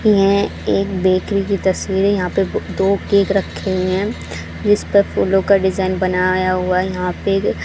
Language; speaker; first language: Hindi; native; Hindi